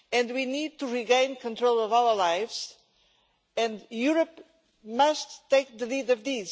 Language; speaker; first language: English; non-native, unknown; Portuguese